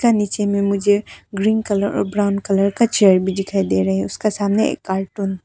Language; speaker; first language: Hindi; non-native, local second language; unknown